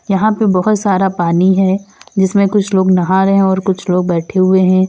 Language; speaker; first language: Hindi; native; Hindi